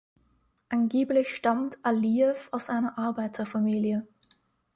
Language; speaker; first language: German; native; German